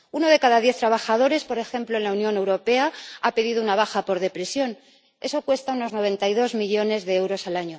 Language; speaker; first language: Spanish; native; Spanish